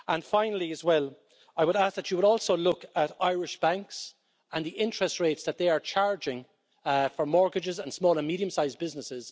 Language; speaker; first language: English; native; English